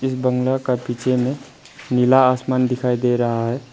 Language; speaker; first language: Hindi; non-native, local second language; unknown